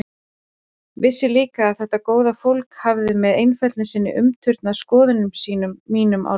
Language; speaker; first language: Icelandic; native; Icelandic